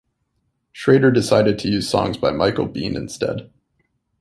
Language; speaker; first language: English; native; English